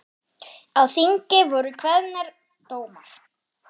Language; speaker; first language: Icelandic; non-native, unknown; German